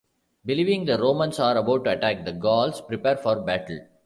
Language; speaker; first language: English; non-native, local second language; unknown